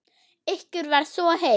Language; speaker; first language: Icelandic; non-native, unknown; German